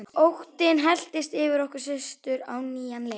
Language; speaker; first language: Icelandic; native; Icelandic